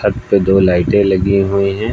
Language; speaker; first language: Hindi; native; Hindi